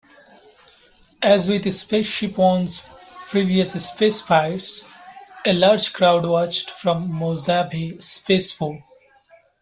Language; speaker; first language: English; non-native, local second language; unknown